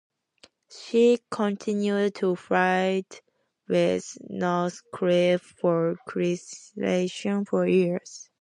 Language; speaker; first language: English; native; English